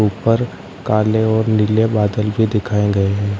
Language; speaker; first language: Hindi; native; Hindi